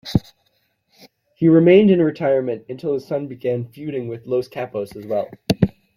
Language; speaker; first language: English; native; English